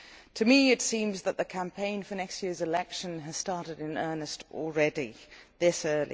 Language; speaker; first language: English; non-native, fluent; Dutch